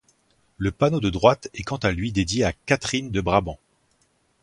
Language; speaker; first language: French; native; French